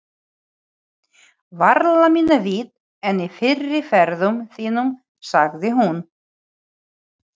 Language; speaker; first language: Icelandic; non-native, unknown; Ukrainian